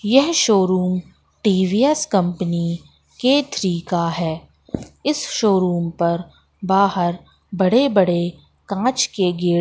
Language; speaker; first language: Hindi; native; Hindi